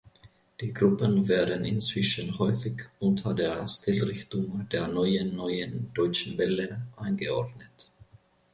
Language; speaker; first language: German; non-native, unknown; Finnish